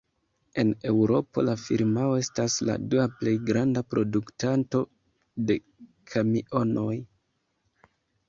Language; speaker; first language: Esperanto; non-native, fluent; Kinyarwanda